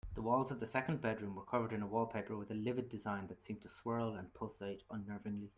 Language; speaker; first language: English; native; English